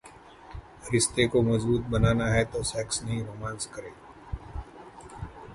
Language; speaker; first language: Hindi; non-native, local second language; Gujarati